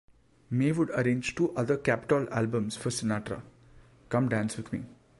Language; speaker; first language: English; non-native, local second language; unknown